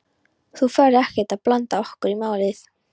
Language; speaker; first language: Icelandic; non-native, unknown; Polish